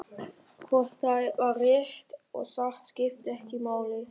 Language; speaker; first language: Icelandic; non-native, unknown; German